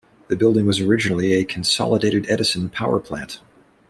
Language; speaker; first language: English; native; English